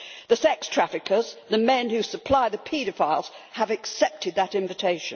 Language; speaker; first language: English; native; English